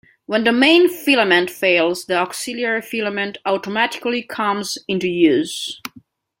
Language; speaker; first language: English; non-native, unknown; Catalan